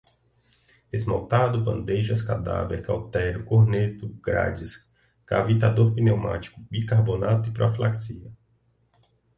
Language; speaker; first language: Portuguese; native; Portuguese